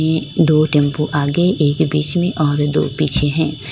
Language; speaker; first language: Hindi; native; Hindi